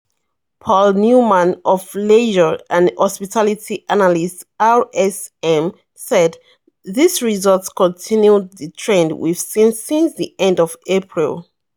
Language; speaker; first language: English; non-native, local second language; Yoruba